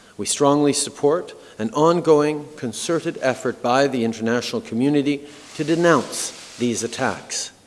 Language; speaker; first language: English; early bilingual, other home language; French